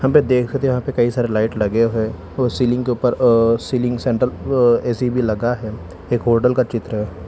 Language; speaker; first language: Hindi; non-native, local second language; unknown